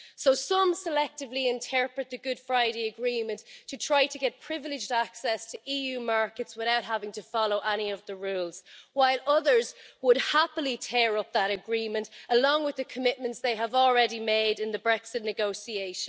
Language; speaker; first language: English; native; English